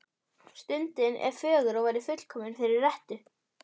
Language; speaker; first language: Icelandic; native; Icelandic